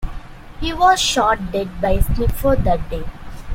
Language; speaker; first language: English; non-native, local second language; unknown